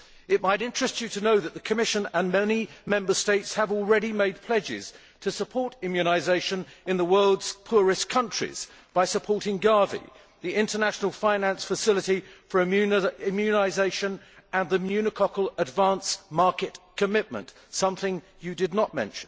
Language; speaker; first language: English; native; English